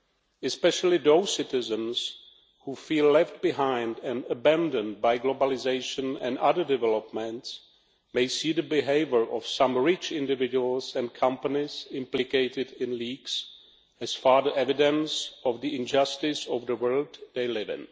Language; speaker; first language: English; non-native, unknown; Czech